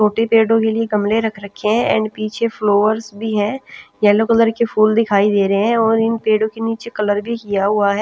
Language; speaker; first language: Hindi; non-native, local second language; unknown